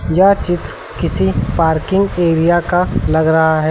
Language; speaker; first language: Hindi; native; Hindi